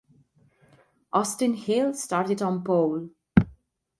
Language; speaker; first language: English; non-native, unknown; Catalan